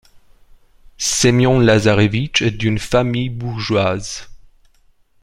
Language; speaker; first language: French; non-native, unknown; Romanian